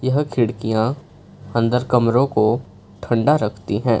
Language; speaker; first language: Hindi; non-native, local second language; Punjabi